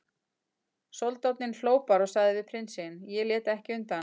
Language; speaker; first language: Icelandic; native; Icelandic